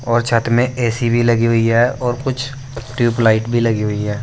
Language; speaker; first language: Hindi; native; Hindi